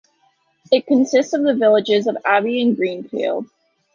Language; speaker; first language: English; native; English